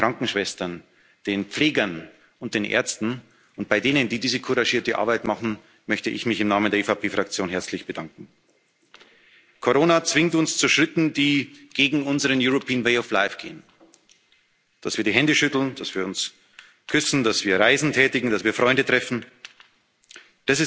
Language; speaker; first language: German; native; German